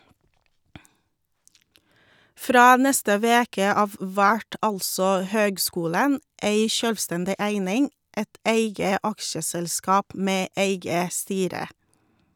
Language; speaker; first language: Norwegian; non-native, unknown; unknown